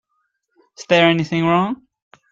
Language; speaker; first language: English; native; English